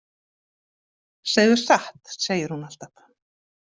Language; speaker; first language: Icelandic; native; Icelandic